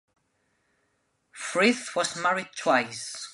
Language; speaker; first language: English; non-native, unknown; Spanish